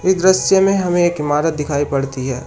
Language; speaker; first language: Hindi; native; Hindi